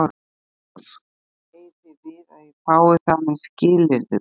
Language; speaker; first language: Icelandic; native; Icelandic